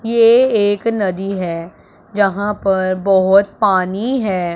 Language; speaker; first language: Hindi; non-native, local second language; Punjabi